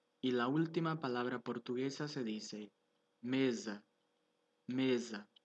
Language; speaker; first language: Spanish; non-native, fluent; Portuguese